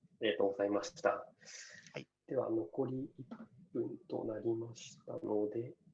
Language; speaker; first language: Japanese; native; Japanese